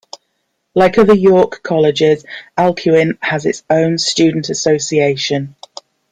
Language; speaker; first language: English; native; English